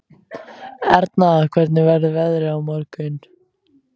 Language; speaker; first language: Icelandic; native; Icelandic